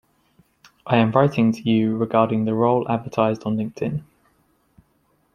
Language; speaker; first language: English; native; English